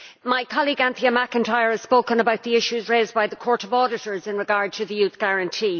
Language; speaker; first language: English; native; English